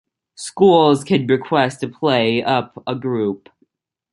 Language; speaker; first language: English; native; English